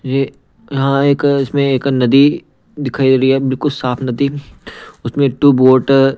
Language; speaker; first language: Hindi; non-native, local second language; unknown